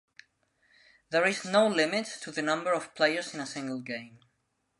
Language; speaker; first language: English; non-native, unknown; Spanish